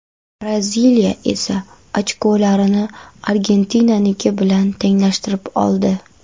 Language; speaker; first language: Uzbek; non-native, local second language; Kara-Kalpak